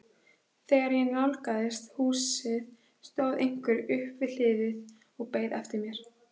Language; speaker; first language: Icelandic; native; Icelandic